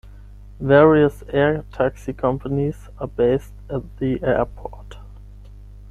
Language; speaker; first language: English; non-native, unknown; German